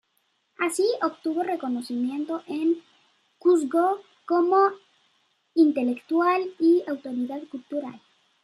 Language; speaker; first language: Spanish; native; Spanish